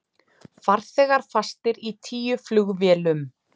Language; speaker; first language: Icelandic; native; Icelandic